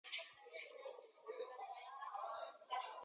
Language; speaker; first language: English; native; English